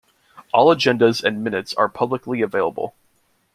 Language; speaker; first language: English; native; English